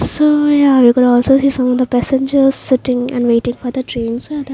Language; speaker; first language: English; non-native, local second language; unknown